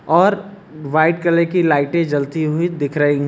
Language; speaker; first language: Hindi; native; Hindi